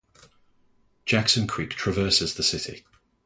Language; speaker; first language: English; native; English